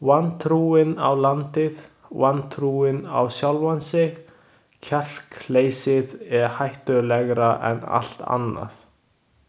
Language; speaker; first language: Icelandic; non-native, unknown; Chinese